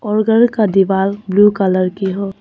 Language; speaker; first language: Hindi; non-native, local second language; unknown